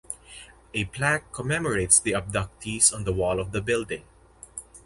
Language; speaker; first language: English; non-native, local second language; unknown